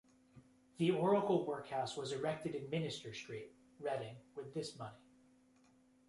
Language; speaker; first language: English; native; English